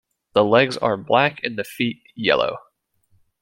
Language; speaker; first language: English; native; English